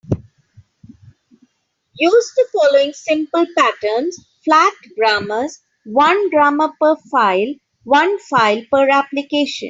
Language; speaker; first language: English; non-native, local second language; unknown